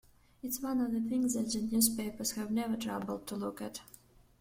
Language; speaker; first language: English; non-native, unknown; Russian